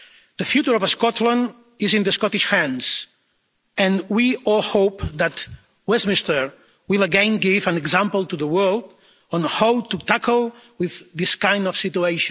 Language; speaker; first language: English; non-native, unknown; Catalan